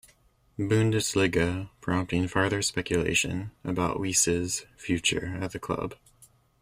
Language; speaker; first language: English; native; English